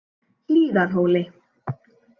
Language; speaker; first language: Icelandic; native; Icelandic